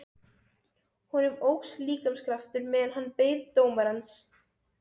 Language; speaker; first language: Icelandic; non-native, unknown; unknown